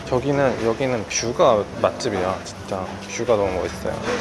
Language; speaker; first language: Korean; native; Korean